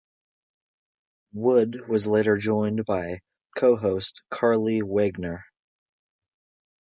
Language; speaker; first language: English; native; English